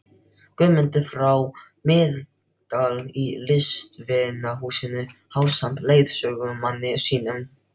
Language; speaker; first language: Icelandic; non-native, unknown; Filipino